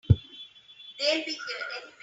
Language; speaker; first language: English; non-native, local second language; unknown